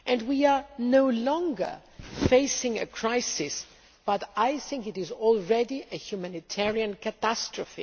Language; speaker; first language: English; non-native, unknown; German